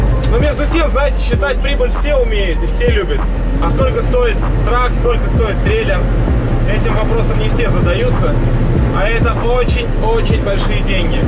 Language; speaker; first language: Russian; native; Russian